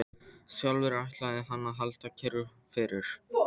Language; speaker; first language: Icelandic; non-native, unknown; Polish